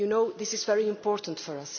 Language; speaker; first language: English; non-native, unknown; Dutch